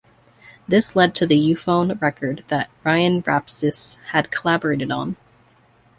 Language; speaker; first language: English; native; English